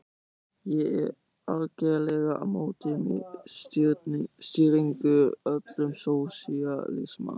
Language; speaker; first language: Icelandic; non-native, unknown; German